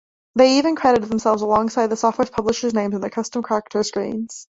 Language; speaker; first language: English; native; English